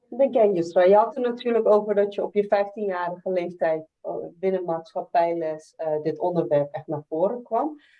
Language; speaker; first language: Dutch; early bilingual, other home language; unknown